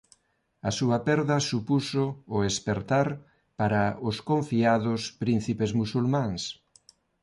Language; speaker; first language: Galician; non-native, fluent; Spanish